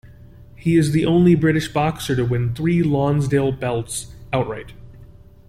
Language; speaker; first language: English; native; English